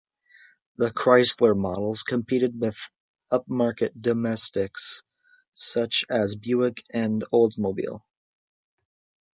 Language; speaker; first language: English; native; English